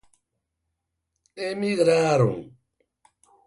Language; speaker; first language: Galician; native; Galician